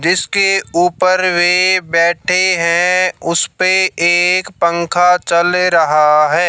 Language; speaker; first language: Hindi; native; Hindi